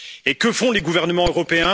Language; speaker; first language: French; native; French